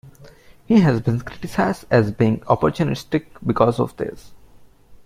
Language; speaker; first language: English; non-native, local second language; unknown